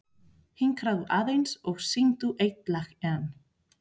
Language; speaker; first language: Icelandic; non-native, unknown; Spanish